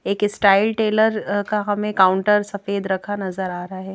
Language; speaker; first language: Hindi; native; Hindi